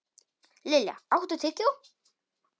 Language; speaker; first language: Icelandic; non-native, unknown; Polish